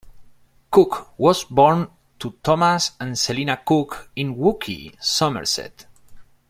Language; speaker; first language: English; non-native, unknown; Spanish